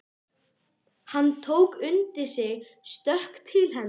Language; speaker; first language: Icelandic; native; Icelandic